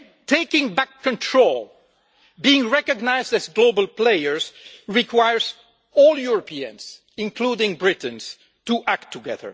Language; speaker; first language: English; non-native, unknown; French